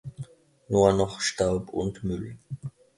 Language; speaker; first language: German; non-native, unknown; Finnish